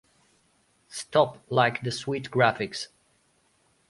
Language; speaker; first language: English; non-native, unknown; Polish